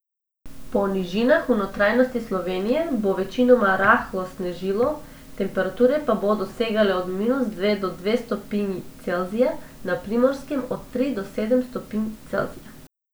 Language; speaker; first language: Slovenian; non-native, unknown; Macedonian